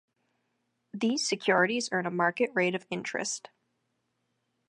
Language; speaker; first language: English; native; English